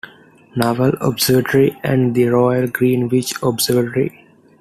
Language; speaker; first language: English; non-native, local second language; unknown